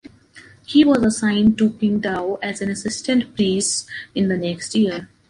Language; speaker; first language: English; non-native, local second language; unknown